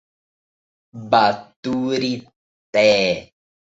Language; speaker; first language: Portuguese; native; Portuguese